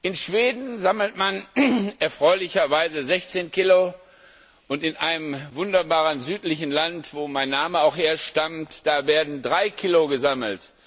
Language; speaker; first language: German; non-native, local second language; Luxembourgish